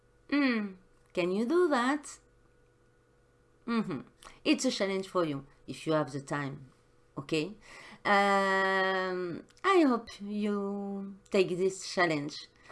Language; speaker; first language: English; non-native, learner; French